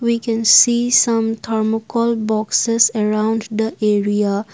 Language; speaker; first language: English; non-native, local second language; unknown